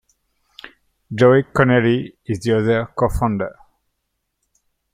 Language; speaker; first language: English; native; English